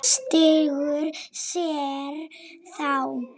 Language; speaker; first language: Icelandic; non-native, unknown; Polish